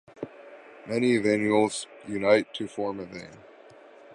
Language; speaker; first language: English; native; English